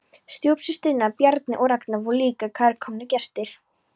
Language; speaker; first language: Icelandic; non-native, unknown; Polish